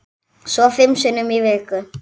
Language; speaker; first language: Icelandic; native; Icelandic